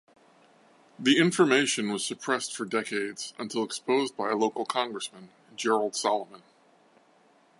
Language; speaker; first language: English; native; English